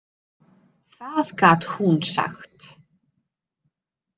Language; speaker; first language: Icelandic; native; Icelandic